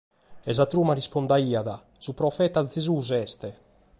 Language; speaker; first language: Sardinian; native; Sardinian